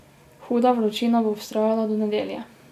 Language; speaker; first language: Slovenian; native; Slovenian